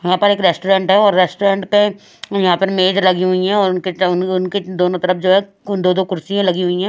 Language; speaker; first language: Hindi; native; Hindi